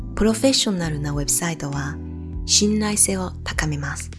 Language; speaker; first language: Japanese; non-native, fluent; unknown